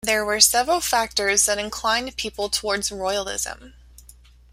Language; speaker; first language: English; native; English